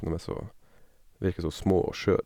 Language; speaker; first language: Norwegian; native; Norwegian